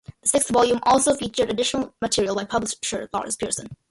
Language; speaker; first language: English; early bilingual, other home language; Malayalam